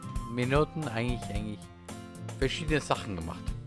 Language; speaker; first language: German; native; German